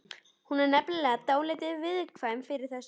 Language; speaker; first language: Icelandic; native; Icelandic